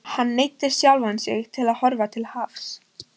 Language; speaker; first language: Icelandic; non-native, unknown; Polish